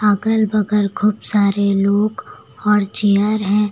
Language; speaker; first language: Hindi; native; Hindi